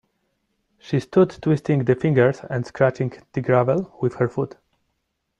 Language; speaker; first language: English; non-native, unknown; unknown